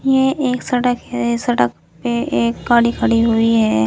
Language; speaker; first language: Hindi; native; Hindi